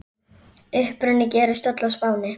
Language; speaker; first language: Icelandic; native; Icelandic